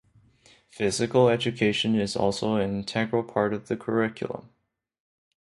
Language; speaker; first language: English; non-native, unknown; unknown